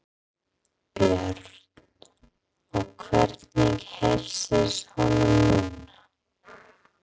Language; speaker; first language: Icelandic; non-native, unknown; English